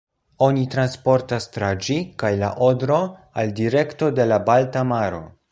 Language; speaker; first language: Esperanto; non-native, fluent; Polish